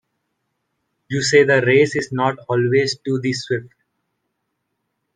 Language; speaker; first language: English; non-native, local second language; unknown